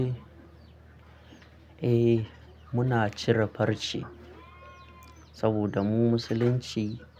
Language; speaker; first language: Hausa; non-native, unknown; Akan